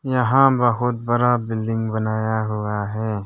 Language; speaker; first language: Hindi; non-native, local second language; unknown